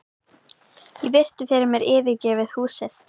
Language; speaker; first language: Icelandic; native; Icelandic